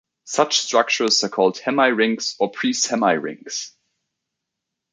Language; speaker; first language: English; native; English